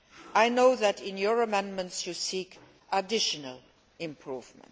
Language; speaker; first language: English; non-native, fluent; Luxembourgish